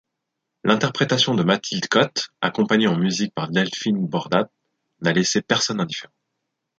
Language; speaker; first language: French; native; French